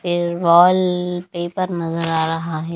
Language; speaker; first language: Hindi; non-native, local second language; Punjabi